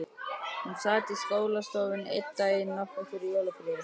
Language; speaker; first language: Icelandic; native; Icelandic